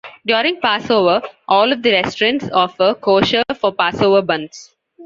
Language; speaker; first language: English; non-native, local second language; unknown